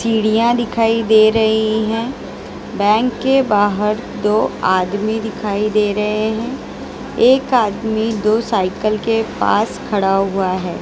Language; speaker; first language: Hindi; non-native, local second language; Gujarati